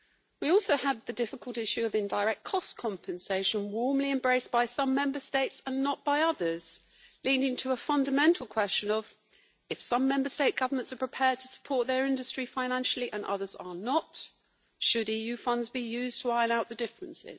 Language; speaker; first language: English; native; English